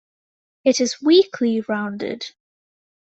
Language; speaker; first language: English; native; English